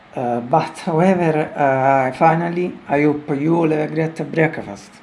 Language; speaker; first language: English; non-native, fluent; Italian